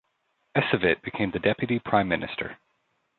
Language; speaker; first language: English; native; English